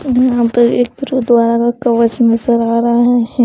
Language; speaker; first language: Hindi; non-native, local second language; Punjabi